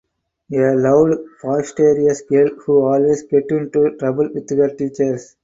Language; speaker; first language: English; non-native, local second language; Tamil